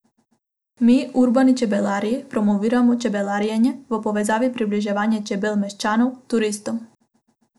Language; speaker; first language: Slovenian; non-native, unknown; Macedonian